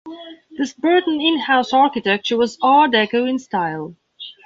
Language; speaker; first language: English; non-native, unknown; Belarusian